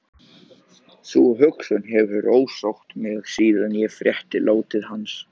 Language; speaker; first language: Icelandic; native; Icelandic